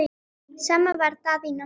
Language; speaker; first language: Icelandic; native; Icelandic